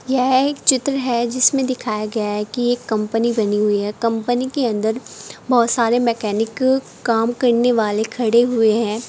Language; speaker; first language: Hindi; native; Hindi